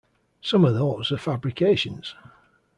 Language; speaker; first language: English; native; English